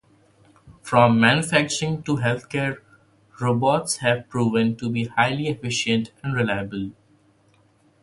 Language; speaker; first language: English; non-native, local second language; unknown